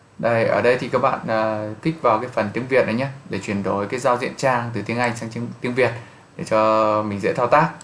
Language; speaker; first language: Vietnamese; native; Vietnamese